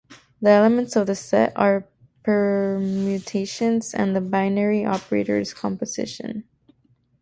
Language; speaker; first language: English; native; English